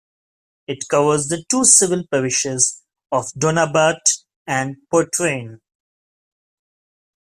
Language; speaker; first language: English; non-native, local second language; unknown